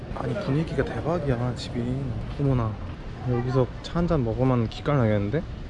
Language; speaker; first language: Korean; native; Korean